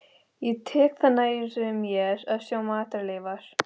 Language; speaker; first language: Icelandic; non-native, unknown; Spanish